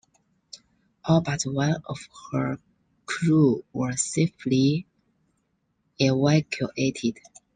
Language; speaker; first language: English; non-native, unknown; Chinese